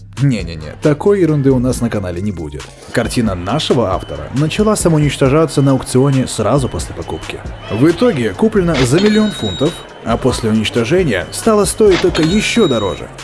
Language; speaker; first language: Russian; native; Russian